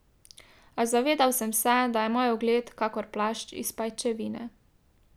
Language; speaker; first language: Slovenian; native; Slovenian